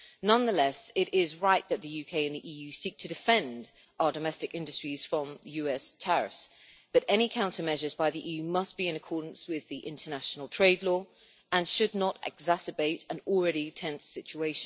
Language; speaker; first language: English; native; English